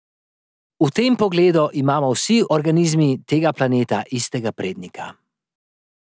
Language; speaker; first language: Slovenian; native; Slovenian